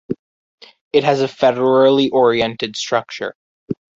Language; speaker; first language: English; native; English